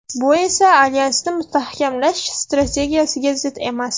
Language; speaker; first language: Uzbek; non-native, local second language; Russian